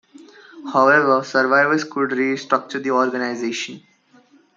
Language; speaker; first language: English; non-native, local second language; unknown